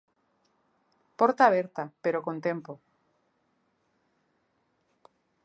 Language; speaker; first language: Galician; native; Galician